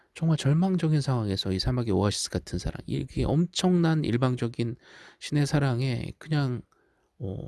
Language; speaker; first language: Korean; native; Korean